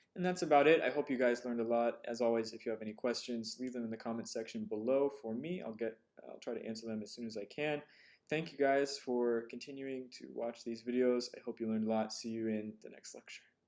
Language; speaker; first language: English; native; English